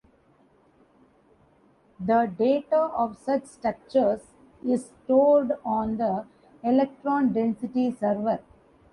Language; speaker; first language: English; non-native, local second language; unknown